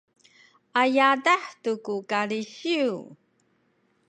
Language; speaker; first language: Sakizaya; non-native, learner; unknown